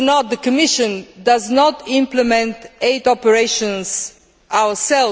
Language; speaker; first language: English; non-native, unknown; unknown